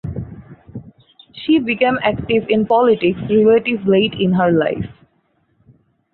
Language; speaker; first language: English; non-native, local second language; Bangla